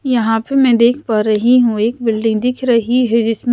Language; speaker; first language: Hindi; non-native, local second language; Punjabi